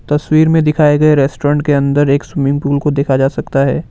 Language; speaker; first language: Hindi; non-native, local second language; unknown